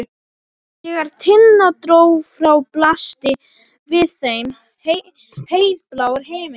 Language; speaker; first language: Icelandic; non-native, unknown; Polish